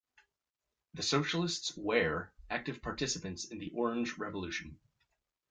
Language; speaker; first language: English; native; English